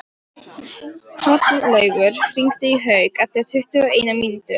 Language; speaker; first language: Icelandic; non-native, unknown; Polish